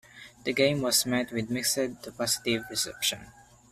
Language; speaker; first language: English; non-native, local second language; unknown